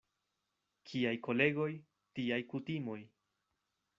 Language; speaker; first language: Esperanto; non-native, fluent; Spanish